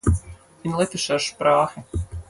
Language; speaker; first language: German; non-native, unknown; Latvian